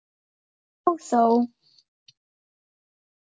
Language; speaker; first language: Icelandic; native; Icelandic